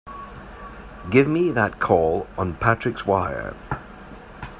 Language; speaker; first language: English; native; English